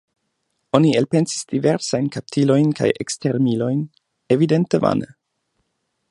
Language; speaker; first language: Esperanto; non-native, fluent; German